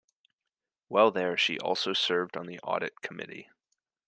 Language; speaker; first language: English; native; English